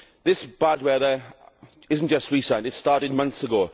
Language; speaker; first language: English; native; English